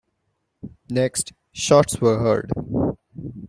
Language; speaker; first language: English; non-native, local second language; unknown